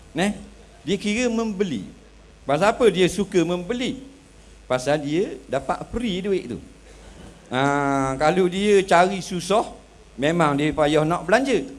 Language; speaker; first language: Malay; native; Malay